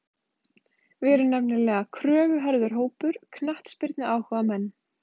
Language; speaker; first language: Icelandic; native; Icelandic